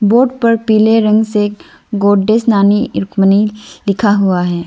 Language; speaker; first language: Hindi; non-native, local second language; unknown